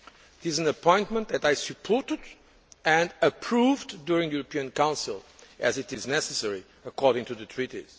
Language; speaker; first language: English; non-native, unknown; Portuguese